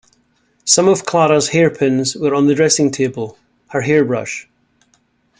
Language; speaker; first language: English; native; English